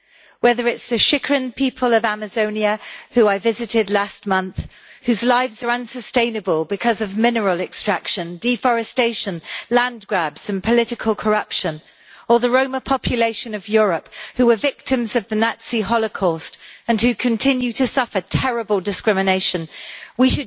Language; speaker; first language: English; native; English